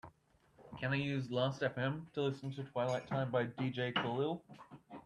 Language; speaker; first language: English; native; English